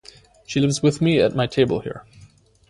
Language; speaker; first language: English; non-native, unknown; German